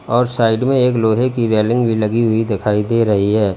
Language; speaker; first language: Hindi; native; Hindi